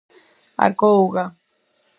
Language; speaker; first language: Galician; non-native, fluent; Spanish